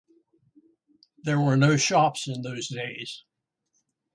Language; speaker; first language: English; native; English